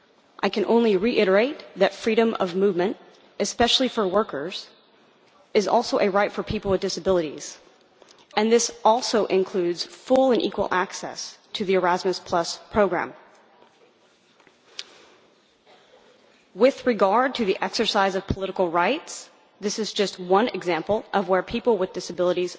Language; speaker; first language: English; non-native, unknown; Dutch